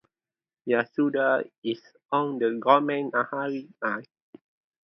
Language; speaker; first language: English; non-native, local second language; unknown